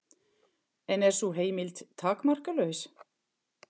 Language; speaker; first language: Icelandic; non-native, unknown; German